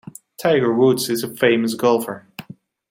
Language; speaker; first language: English; non-native, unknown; Dutch